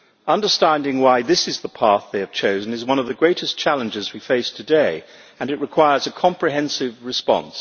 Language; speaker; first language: English; native; English